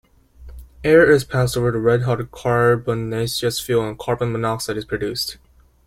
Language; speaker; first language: English; native; English